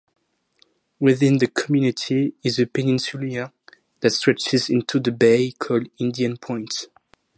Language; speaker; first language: English; non-native, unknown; French